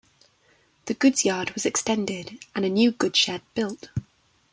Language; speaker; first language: English; native; English